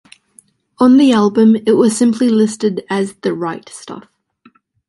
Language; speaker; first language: English; native; English